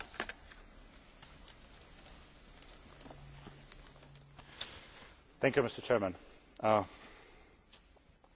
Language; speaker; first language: English; non-native, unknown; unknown